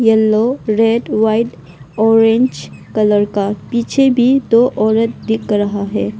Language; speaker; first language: Hindi; non-native, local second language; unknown